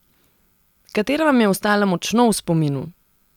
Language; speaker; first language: Slovenian; non-native, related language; Serbian